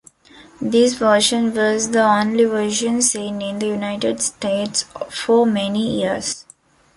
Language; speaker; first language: English; non-native, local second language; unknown